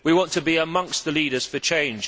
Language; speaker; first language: English; native; English